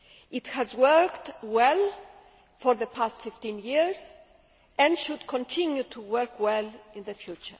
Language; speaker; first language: English; non-native, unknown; Greek